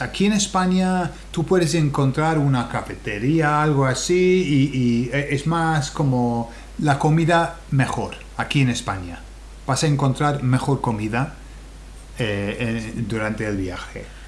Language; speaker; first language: Spanish; non-native, fluent; English